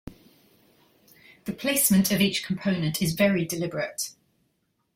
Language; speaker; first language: English; native; English